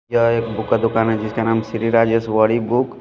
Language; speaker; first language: Hindi; non-native, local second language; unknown